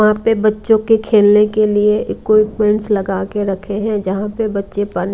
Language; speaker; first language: Hindi; non-native, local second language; Punjabi